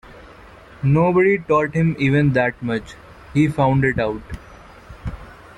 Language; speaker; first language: English; non-native, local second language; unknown